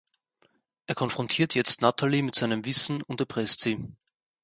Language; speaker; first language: German; native; German